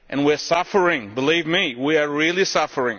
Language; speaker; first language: English; non-native, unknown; Lithuanian